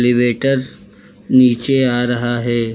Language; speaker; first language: Hindi; native; Hindi